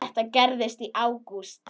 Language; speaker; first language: Icelandic; native; Icelandic